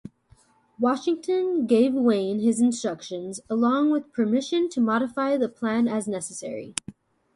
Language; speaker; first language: English; native; English